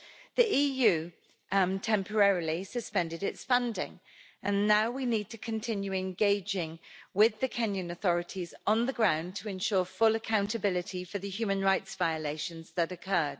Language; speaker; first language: English; native; English